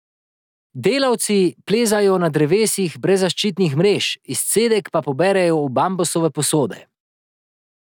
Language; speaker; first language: Slovenian; native; Slovenian